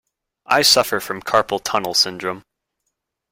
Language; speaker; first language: English; native; English